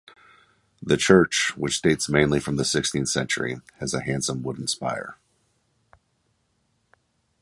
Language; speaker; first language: English; native; English